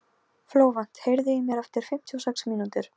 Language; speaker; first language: Icelandic; non-native, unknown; Polish